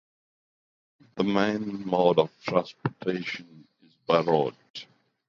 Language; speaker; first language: English; native; English